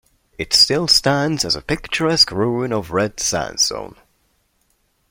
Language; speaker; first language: English; non-native, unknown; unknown